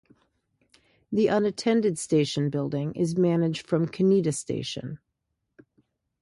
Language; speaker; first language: English; native; English